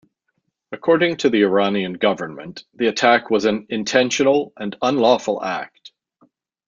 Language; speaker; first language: English; native; English